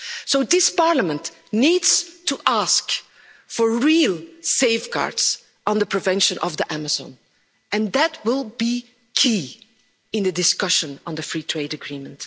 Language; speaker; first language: English; non-native, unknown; Dutch